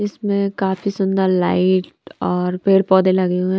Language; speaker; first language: Hindi; non-native, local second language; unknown